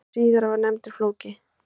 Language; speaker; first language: Icelandic; native; Icelandic